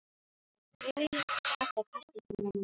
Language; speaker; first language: Icelandic; non-native, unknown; Filipino